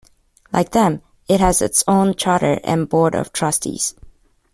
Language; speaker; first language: English; non-native, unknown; Chinese